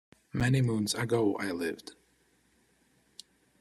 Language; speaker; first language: English; non-native, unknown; Ukrainian